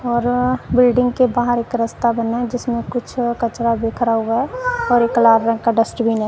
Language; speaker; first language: Hindi; non-native, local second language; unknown